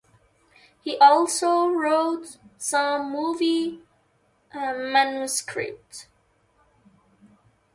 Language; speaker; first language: English; native; English